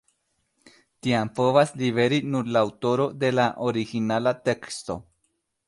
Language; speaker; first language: Esperanto; non-native, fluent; Spanish